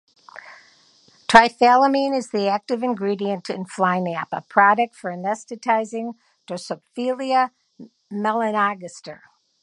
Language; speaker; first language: English; native; English